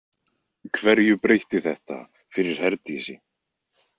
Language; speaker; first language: Icelandic; native; Icelandic